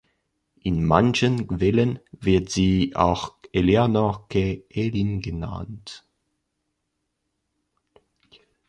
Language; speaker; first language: German; non-native, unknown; French